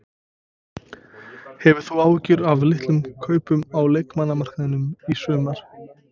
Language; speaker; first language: Icelandic; non-native, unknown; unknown